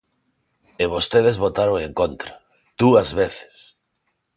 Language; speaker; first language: Galician; non-native, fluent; Spanish